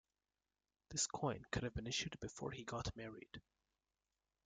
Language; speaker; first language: English; native; English